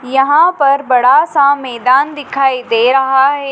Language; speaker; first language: Hindi; native; Hindi